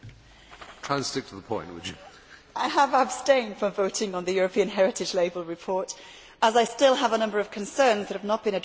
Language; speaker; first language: English; native; English